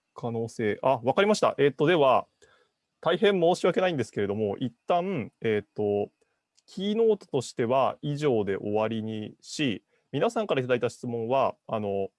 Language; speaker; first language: Japanese; native; Japanese